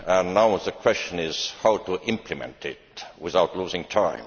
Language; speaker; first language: English; non-native, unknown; Estonian